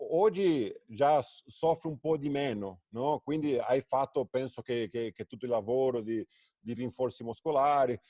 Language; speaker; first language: Italian; non-native, fluent; Portuguese